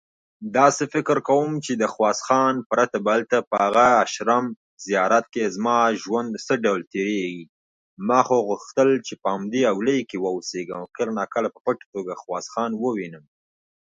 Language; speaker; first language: English; non-native, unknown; Pashto